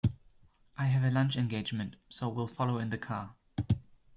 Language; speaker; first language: English; non-native, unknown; German